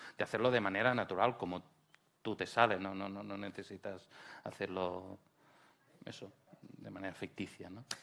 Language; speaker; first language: Spanish; non-native, local second language; Catalan